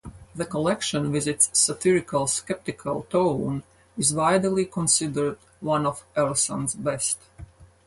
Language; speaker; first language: English; non-native, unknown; Latvian